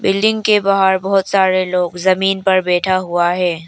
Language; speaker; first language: Hindi; non-native, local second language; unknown